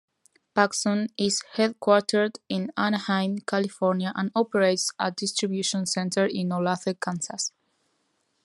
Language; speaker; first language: English; non-native, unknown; Spanish